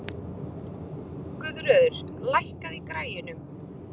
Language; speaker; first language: Icelandic; native; Icelandic